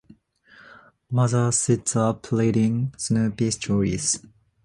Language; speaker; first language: English; non-native, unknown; Japanese